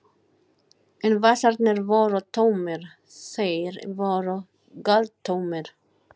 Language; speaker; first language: Icelandic; non-native, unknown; Filipino